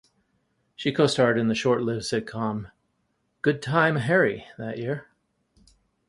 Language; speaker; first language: English; native; English